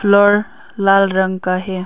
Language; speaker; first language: Hindi; non-native, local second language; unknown